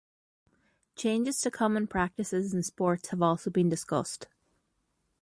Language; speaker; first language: English; native; English